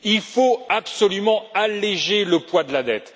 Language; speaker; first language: French; native; French